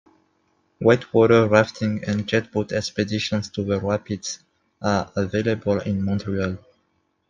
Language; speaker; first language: English; non-native, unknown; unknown